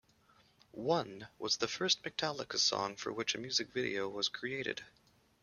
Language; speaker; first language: English; native; English